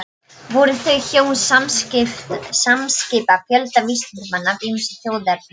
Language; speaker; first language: Icelandic; non-native, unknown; Polish